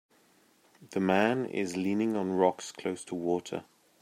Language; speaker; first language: English; native; English